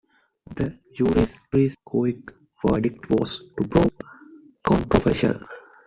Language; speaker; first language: English; non-native, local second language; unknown